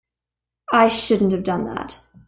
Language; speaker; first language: English; native; English